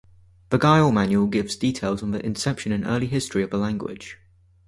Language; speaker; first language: English; native; English